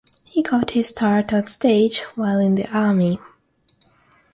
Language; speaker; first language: English; non-native, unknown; Russian